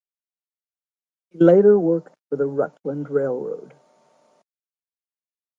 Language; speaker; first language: English; native; English